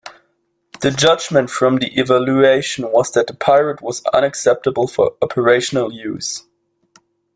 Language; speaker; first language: English; non-native, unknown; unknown